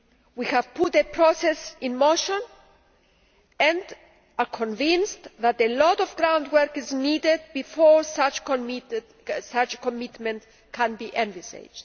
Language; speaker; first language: English; non-native, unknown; Greek